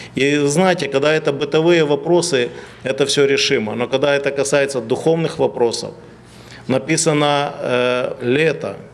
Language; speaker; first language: Russian; non-native, local second language; Ukrainian